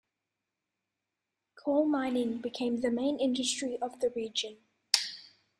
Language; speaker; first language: English; native; English